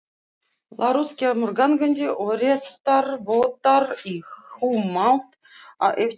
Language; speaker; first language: Icelandic; non-native, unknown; Russian